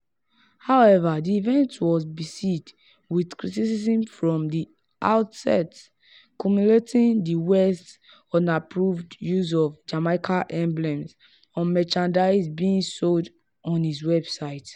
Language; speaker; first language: English; non-native, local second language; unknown